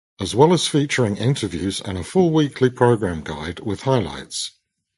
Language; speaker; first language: English; native; English